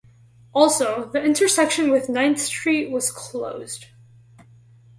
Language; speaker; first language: English; native; English